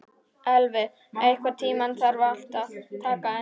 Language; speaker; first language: Icelandic; non-native, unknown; Polish